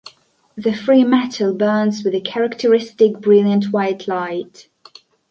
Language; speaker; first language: English; non-native, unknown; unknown